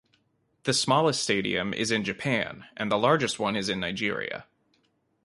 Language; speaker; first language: English; native; English